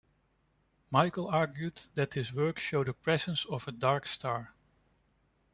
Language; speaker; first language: English; non-native, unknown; Dutch